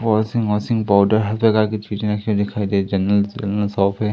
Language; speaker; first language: Hindi; native; Hindi